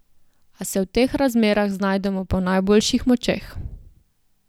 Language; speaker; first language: Slovenian; native; Slovenian